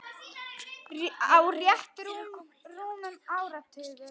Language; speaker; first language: Icelandic; native; Icelandic